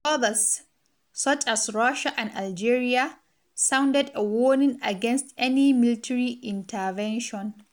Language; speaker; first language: English; non-native, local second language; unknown